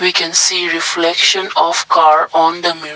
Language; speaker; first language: English; non-native, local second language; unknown